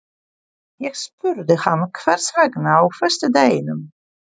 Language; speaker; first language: Icelandic; non-native, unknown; Polish